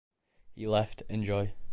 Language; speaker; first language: English; native; English